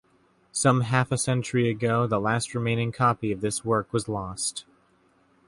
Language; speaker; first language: English; native; English